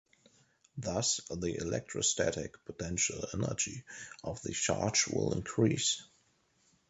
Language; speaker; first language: English; non-native, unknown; German